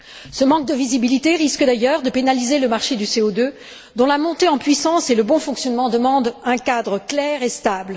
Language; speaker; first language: French; native; French